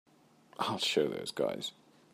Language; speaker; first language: English; native; English